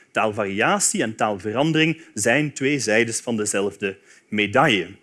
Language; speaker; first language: Dutch; native; Dutch